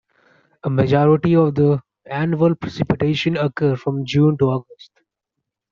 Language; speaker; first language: English; non-native, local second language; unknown